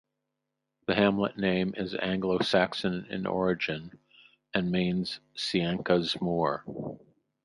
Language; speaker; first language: English; native; English